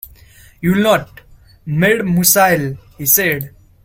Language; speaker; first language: English; non-native, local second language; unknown